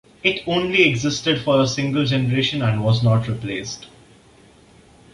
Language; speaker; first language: English; non-native, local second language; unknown